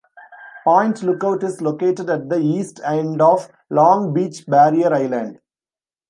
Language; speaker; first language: English; non-native, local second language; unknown